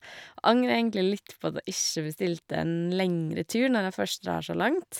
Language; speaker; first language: Norwegian; native; Norwegian